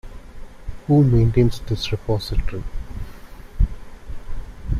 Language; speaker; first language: English; non-native, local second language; Tamil